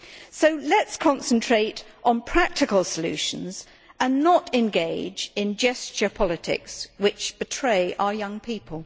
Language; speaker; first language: English; native; English